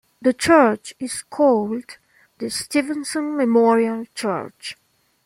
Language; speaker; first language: English; non-native, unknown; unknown